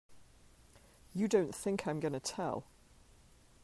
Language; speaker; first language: English; native; English